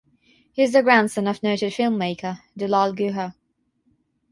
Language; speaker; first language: English; non-native, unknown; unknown